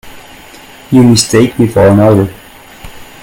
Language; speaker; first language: English; non-native, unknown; German